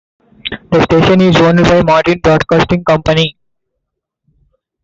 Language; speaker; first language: English; non-native, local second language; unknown